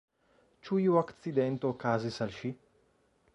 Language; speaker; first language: Esperanto; non-native, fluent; Italian